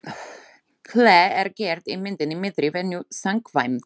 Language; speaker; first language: Icelandic; non-native, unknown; Slovak